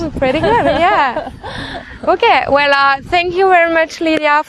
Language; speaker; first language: English; non-native, fluent; French